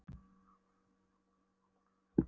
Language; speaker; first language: Icelandic; non-native, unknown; Polish